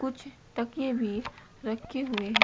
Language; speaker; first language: Hindi; native; Hindi